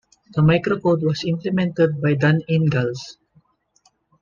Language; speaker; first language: English; non-native, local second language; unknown